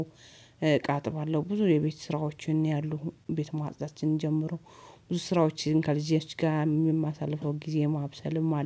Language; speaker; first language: Amharic; native; Amharic